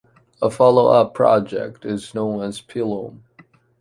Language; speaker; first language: English; non-native, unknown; Chinese